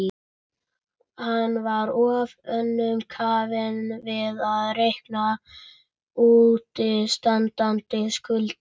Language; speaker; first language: Icelandic; native; Icelandic